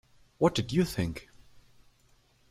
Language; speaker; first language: English; non-native, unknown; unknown